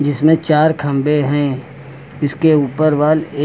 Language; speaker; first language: Hindi; native; Hindi